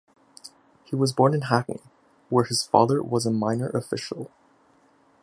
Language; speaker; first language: English; native; English